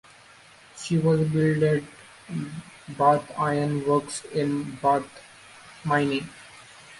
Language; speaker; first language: English; non-native, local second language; Marathi